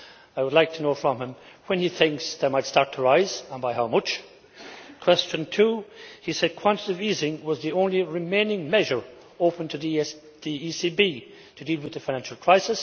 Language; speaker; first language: English; native; English